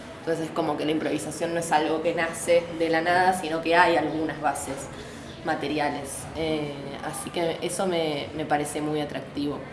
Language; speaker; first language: Spanish; native; Spanish